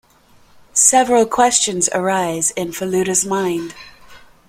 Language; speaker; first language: English; native; English